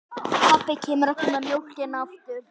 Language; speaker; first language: Icelandic; native; Icelandic